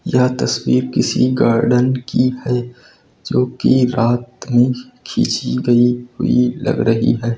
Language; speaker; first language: Hindi; native; Hindi